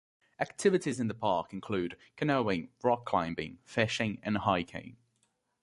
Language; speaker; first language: English; native; English